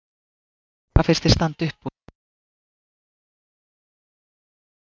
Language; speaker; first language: Icelandic; native; Icelandic